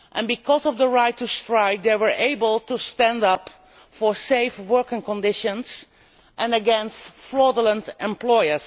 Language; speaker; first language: English; non-native, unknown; Dutch